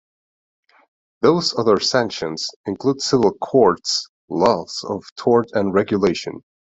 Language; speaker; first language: English; non-native, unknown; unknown